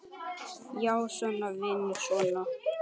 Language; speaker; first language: Icelandic; native; Icelandic